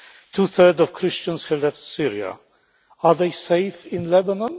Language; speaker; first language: English; non-native, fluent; Polish